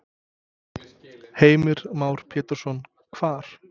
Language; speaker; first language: Icelandic; non-native, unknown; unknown